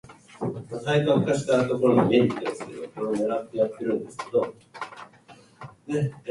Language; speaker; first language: English; non-native, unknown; Japanese